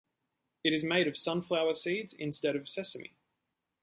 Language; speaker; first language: English; native; English